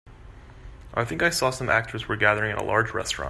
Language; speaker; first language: English; native; English